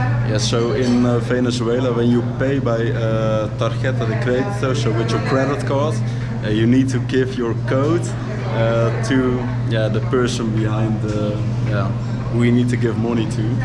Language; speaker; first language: English; non-native, fluent; Dutch